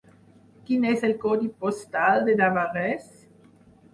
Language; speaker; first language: Catalan; non-native, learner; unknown